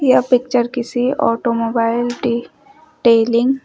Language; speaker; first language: Hindi; native; Hindi